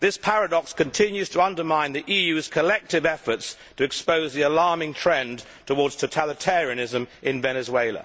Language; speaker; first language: English; native; English